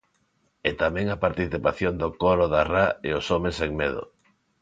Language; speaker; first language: Galician; non-native, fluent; Spanish